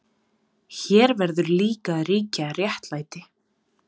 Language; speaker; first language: Icelandic; non-native, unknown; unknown